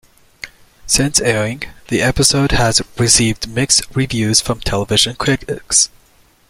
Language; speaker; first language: English; native; English